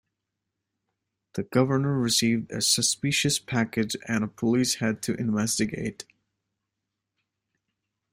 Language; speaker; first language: English; native; English